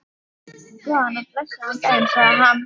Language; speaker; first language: Icelandic; native; Icelandic